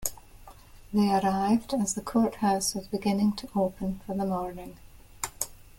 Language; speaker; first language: English; native; English